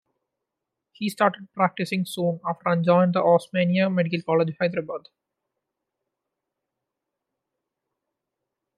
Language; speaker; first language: English; non-native, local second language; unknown